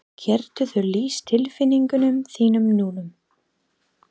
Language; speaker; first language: Icelandic; non-native, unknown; English